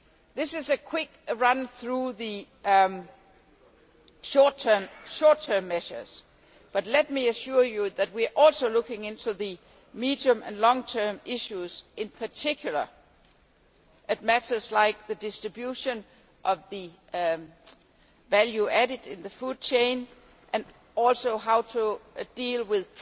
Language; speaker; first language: English; non-native, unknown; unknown